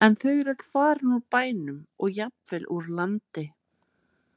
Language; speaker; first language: Icelandic; native; Icelandic